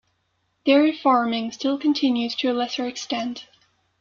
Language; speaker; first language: English; non-native, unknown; French